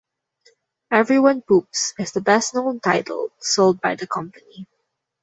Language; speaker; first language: English; non-native, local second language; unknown